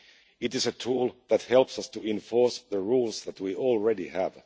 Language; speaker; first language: English; non-native, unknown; Finnish